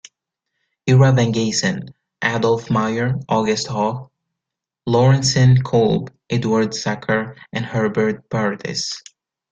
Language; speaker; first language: English; native; English